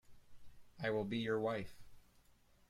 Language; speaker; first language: English; native; English